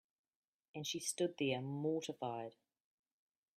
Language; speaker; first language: English; native; English